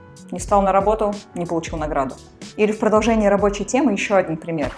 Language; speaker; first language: Russian; native; Russian